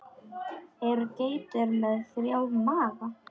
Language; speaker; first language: Icelandic; non-native, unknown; Polish